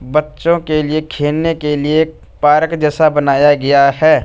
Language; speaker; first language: Hindi; non-native, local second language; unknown